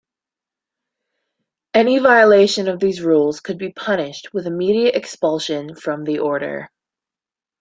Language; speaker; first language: English; native; English